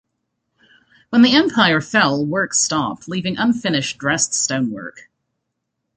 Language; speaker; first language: English; native; English